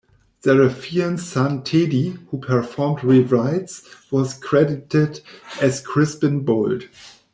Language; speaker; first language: English; non-native, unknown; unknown